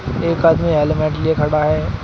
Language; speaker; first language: Hindi; native; Hindi